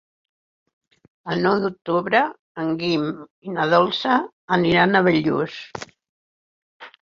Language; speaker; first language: Catalan; non-native, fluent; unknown